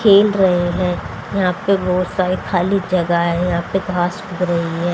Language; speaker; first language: Hindi; native; Hindi